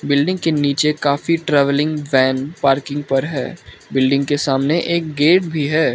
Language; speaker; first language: Hindi; non-native, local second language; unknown